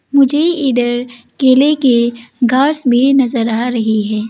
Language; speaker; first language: Hindi; early bilingual, other home language; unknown